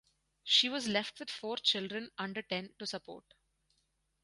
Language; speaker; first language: English; non-native, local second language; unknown